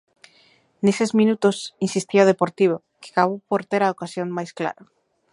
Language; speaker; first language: Galician; native; Galician